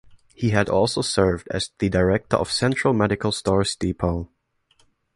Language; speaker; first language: English; non-native, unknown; German